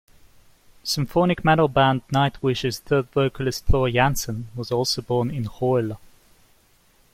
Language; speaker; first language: English; native; English